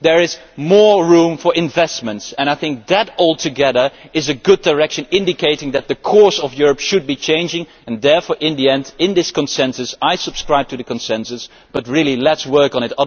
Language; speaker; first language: English; non-native, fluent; Dutch